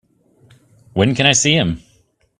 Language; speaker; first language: English; native; English